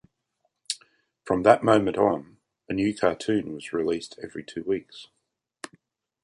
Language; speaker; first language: English; native; English